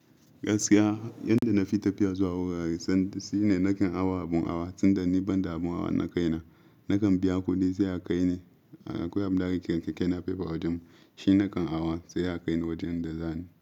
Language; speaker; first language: Hausa; non-native, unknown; Yoruba